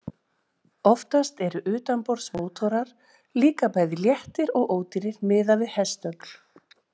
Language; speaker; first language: Icelandic; native; Icelandic